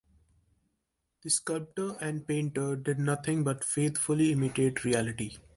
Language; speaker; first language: English; non-native, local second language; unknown